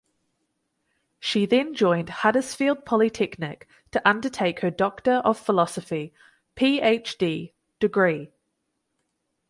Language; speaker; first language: English; native; English